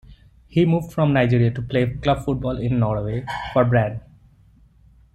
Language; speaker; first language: English; non-native, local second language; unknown